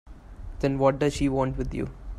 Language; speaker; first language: English; non-native, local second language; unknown